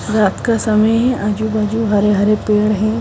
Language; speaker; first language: Hindi; non-native, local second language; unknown